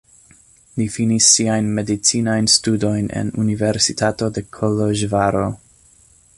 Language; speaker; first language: Esperanto; non-native, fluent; English